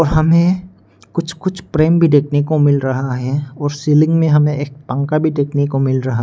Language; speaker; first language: Hindi; non-native, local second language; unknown